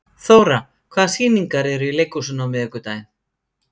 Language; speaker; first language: Icelandic; native; Icelandic